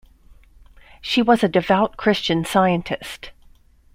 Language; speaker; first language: English; native; English